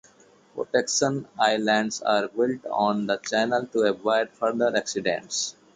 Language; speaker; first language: English; non-native, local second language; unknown